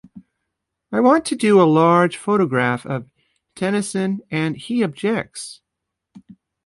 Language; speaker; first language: English; native; English